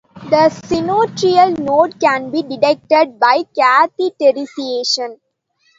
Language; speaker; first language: English; non-native, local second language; Tamil